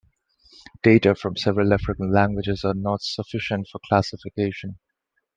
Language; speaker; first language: English; non-native, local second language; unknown